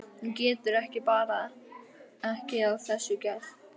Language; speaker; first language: Icelandic; native; Icelandic